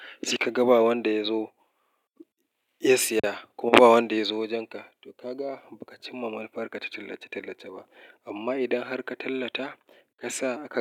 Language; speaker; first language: Hausa; native; Hausa